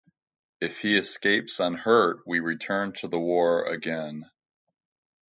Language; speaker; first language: English; native; English